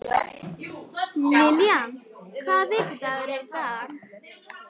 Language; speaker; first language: Icelandic; native; Icelandic